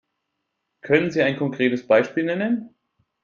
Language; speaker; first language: German; native; German